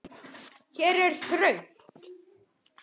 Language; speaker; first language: Icelandic; native; Icelandic